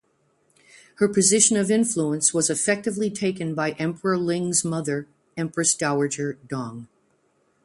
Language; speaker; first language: English; native; English